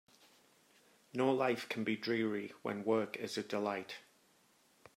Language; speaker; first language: English; native; English